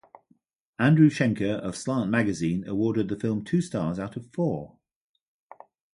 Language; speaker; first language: English; native; English